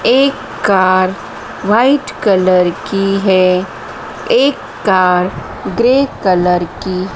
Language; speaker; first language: Hindi; native; Hindi